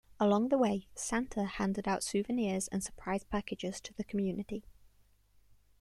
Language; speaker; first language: English; native; English